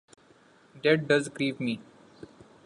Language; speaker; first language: English; non-native, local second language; Marathi